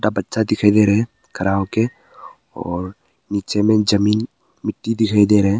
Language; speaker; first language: Hindi; early bilingual, other home language; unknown